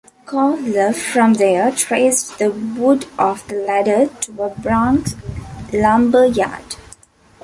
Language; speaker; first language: English; non-native, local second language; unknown